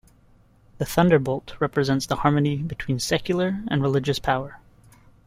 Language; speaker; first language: English; native; English